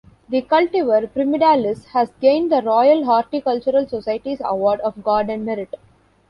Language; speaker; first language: English; non-native, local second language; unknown